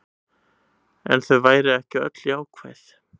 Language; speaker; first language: Icelandic; native; Icelandic